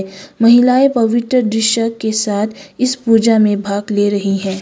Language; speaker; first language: Hindi; non-native, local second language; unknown